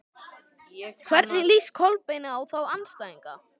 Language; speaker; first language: Icelandic; native; Icelandic